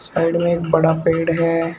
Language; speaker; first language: Hindi; native; Hindi